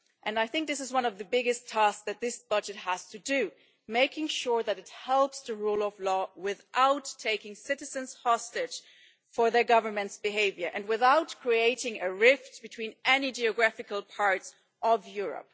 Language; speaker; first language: English; non-native, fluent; German